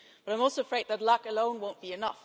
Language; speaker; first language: English; non-native, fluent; German